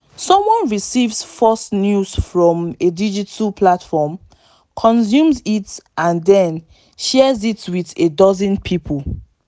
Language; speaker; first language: English; non-native, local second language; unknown